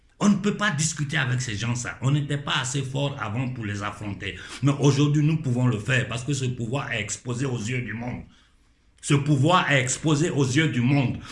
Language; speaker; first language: French; non-native, local second language; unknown